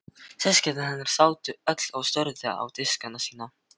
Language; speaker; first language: Icelandic; non-native, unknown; Filipino